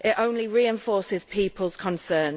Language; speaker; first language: English; native; English